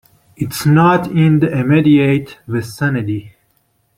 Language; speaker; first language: English; non-native, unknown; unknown